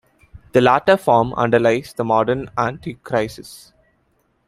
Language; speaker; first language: English; non-native, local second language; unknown